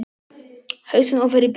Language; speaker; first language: Icelandic; non-native, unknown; Polish